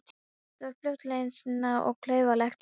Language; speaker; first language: Icelandic; non-native, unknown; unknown